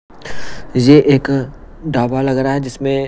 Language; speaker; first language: Hindi; non-native, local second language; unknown